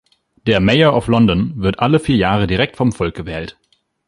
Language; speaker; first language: German; native; German